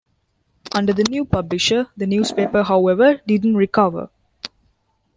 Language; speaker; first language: English; non-native, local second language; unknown